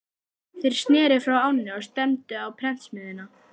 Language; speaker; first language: Icelandic; native; Icelandic